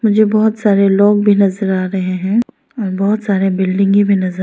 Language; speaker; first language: Hindi; non-native, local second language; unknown